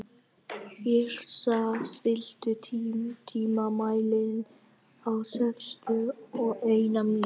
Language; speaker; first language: Icelandic; non-native, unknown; Vietnamese